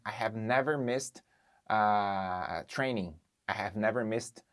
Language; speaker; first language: English; non-native, fluent; Portuguese